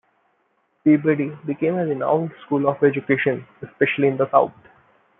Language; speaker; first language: English; non-native, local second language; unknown